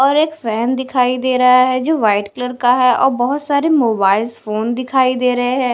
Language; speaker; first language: Hindi; non-native, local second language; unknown